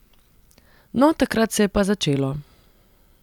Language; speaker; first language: Slovenian; non-native, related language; Serbian